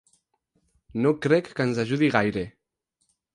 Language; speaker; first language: Catalan; non-native, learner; Spanish